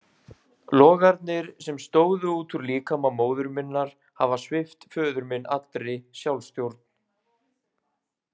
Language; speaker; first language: Icelandic; native; Icelandic